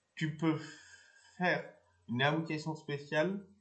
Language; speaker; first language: French; native; French